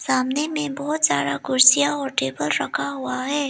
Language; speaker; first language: Hindi; early bilingual, other home language; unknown